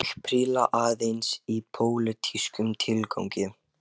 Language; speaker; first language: Icelandic; non-native, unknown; Lithuanian